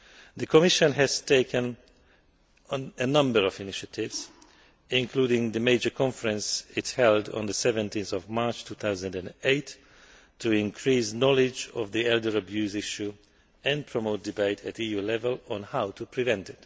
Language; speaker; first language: English; non-native, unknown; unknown